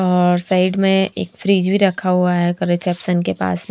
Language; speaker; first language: Hindi; non-native, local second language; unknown